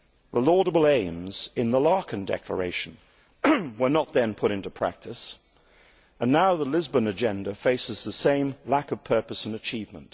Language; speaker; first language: English; native; English